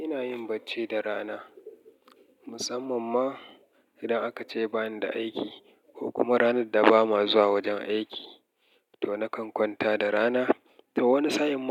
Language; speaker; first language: Hausa; native; Hausa